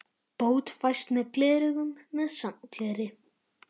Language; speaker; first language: Icelandic; native; Icelandic